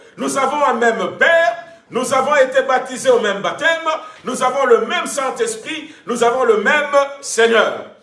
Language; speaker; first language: French; non-native, local second language; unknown